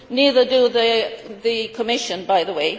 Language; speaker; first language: English; non-native, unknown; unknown